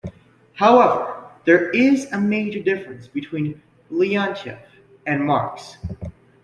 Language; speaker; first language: English; native; English